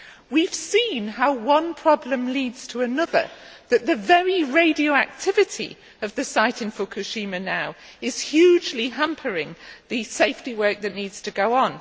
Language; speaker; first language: English; native; English